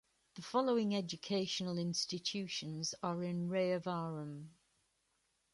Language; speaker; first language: English; native; English